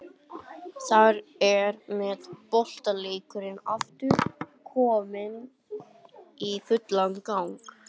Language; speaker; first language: Icelandic; non-native, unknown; English